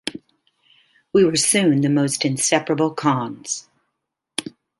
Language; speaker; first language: English; native; English